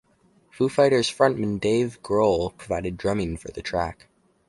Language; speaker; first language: English; native; English